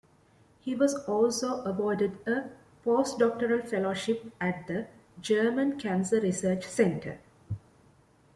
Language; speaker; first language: English; non-native, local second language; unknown